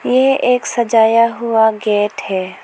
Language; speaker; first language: Hindi; non-native, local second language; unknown